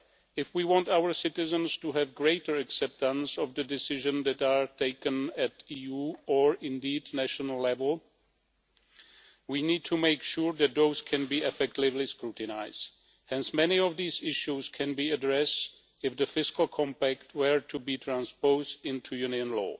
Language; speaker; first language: English; non-native, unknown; Czech